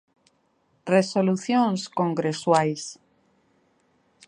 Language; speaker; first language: Galician; native; Galician